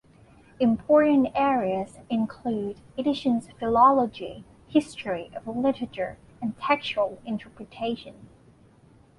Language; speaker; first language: English; non-native, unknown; Thai